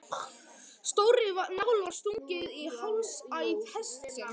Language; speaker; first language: Icelandic; native; Icelandic